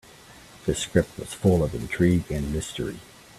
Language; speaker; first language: English; native; English